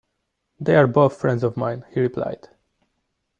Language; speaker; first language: English; non-native, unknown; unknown